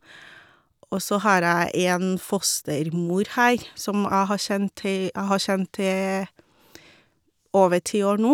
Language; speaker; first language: Norwegian; non-native, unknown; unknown